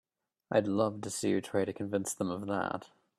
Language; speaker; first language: English; native; English